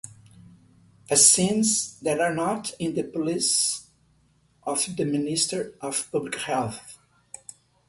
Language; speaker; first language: English; non-native, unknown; Portuguese